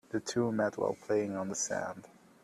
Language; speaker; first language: English; native; English